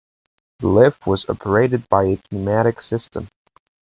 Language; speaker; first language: English; native; English